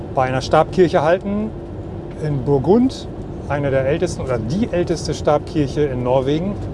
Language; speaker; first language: German; native; German